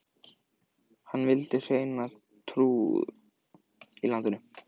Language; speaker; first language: Icelandic; native; Icelandic